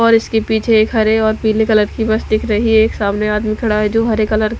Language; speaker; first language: Hindi; non-native, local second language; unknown